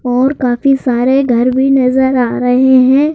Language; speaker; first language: Hindi; native; Hindi